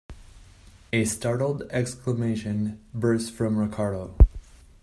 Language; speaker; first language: English; native; English